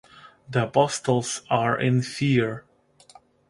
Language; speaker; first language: English; non-native, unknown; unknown